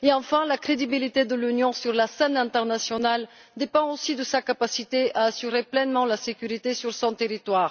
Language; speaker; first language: French; non-native, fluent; Bulgarian